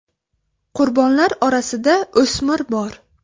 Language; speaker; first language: Uzbek; native; Uzbek